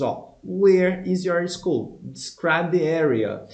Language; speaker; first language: English; non-native, fluent; Portuguese